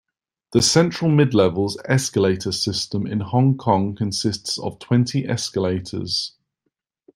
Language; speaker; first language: English; native; English